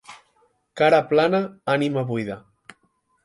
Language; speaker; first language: Catalan; native; Catalan